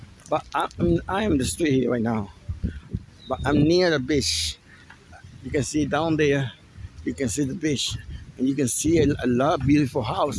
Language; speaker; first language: English; non-native, fluent; Spanish